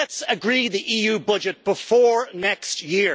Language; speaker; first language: English; native; English